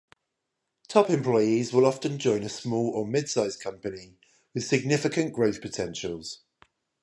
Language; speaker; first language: English; native; English